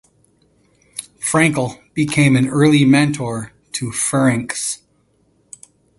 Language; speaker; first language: English; native; English